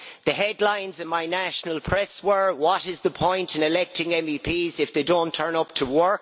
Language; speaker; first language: English; native; English